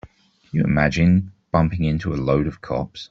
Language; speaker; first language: English; native; English